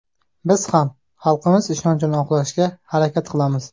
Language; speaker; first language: Uzbek; native; Uzbek